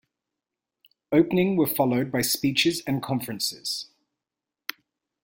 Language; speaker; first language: English; native; English